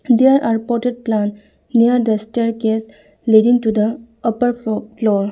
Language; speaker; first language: English; non-native, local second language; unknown